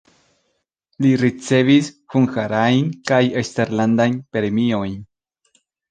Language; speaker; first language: Esperanto; non-native, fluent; Spanish